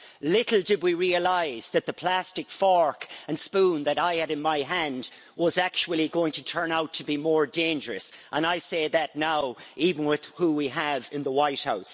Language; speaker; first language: English; native; English